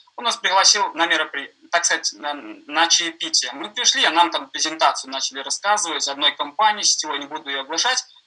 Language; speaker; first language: Russian; native; Russian